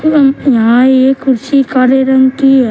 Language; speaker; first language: Hindi; native; Hindi